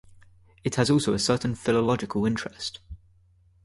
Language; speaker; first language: English; native; English